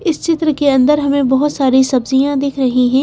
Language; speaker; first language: Hindi; native; Hindi